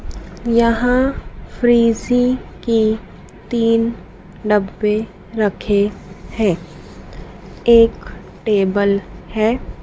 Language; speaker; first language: Hindi; native; Hindi